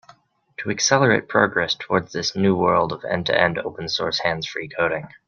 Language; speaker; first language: English; native; English